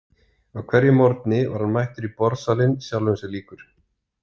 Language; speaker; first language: Icelandic; native; Icelandic